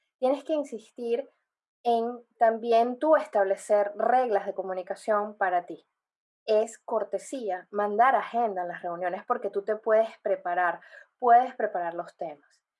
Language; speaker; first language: Spanish; native; Spanish